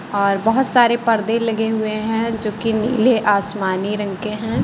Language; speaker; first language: Hindi; native; Hindi